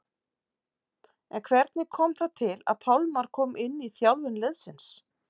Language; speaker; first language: Icelandic; native; Icelandic